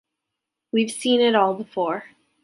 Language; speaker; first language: English; native; English